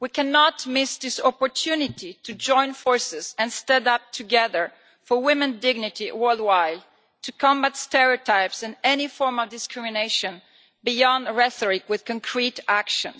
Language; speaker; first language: English; non-native, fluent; Italian